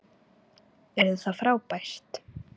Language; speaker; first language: Icelandic; native; Icelandic